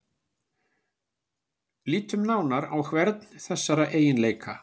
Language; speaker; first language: Icelandic; native; Icelandic